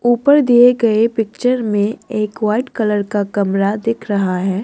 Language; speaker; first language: Hindi; non-native, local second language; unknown